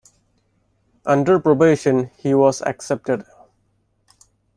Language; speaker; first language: English; non-native, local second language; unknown